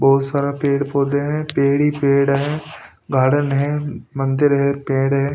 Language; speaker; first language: Hindi; non-native, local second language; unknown